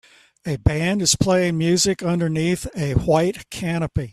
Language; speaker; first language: English; native; English